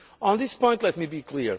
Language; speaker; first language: English; non-native, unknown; Portuguese